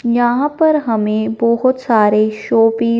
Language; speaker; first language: Hindi; non-native, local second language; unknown